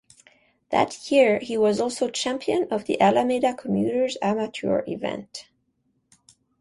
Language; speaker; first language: English; non-native, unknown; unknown